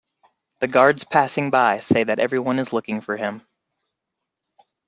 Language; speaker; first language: English; native; English